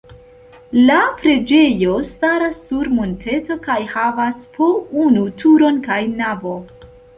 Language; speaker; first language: Esperanto; non-native, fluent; Central Kurdish